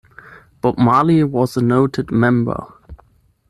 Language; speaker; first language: English; non-native, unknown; German